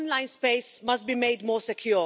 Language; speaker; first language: English; non-native, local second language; Maltese